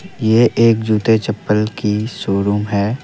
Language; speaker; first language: Hindi; non-native, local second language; Assamese